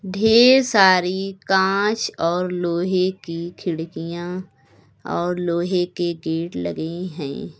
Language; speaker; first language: Hindi; native; Hindi